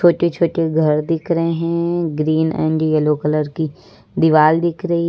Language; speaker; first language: Hindi; native; Hindi